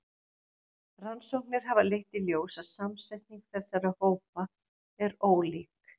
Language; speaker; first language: Icelandic; native; Icelandic